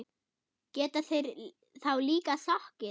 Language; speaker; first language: Icelandic; non-native, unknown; German